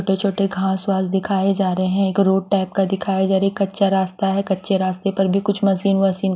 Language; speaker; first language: Hindi; native; Hindi